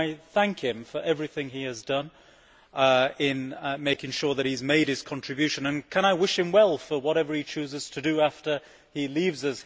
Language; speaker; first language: English; native; English